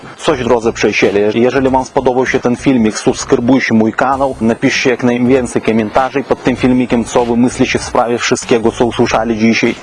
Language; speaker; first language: Polish; non-native, related language; Russian